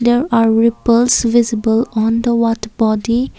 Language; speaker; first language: English; non-native, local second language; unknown